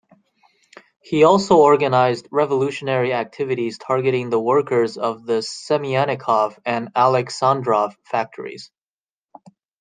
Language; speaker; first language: English; native; English